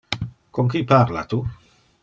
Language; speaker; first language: Interlingua; non-native, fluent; Dutch